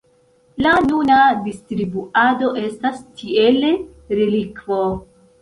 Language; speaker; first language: Esperanto; non-native, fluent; Central Kurdish